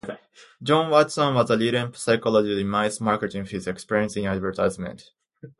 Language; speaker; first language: English; native; English